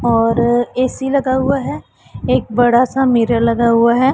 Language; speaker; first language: Hindi; non-native, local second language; Punjabi